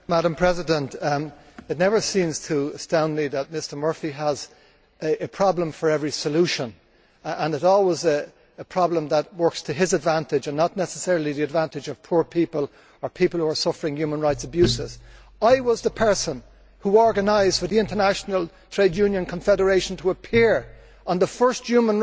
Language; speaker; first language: English; native; English